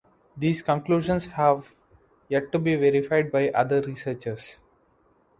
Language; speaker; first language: English; non-native, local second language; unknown